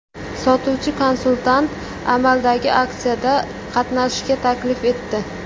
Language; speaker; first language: Uzbek; native; Uzbek